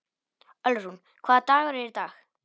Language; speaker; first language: Icelandic; non-native, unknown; Polish